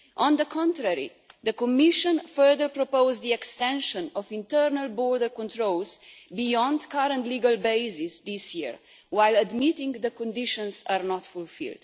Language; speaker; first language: English; non-native, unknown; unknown